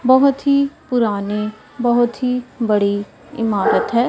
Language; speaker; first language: Hindi; non-native, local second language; Punjabi